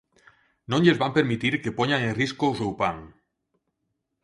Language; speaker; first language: Galician; non-native, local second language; Spanish